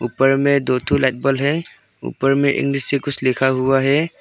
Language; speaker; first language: Hindi; non-native, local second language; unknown